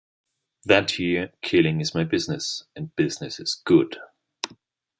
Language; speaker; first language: English; non-native, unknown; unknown